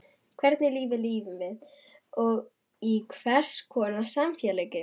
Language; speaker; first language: Icelandic; non-native, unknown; German